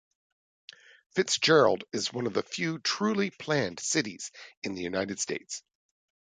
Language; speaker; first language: English; native; English